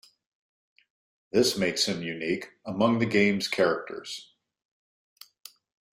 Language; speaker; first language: English; native; English